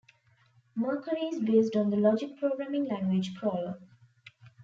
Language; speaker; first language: English; non-native, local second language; Tamil